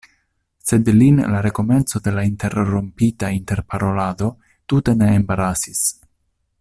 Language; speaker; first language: Esperanto; non-native, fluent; Italian